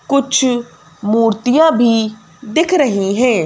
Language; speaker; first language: Hindi; native; Hindi